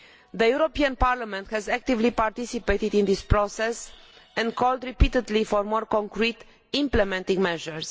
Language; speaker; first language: English; non-native, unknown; Romanian